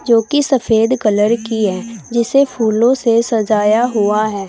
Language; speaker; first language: Hindi; native; Hindi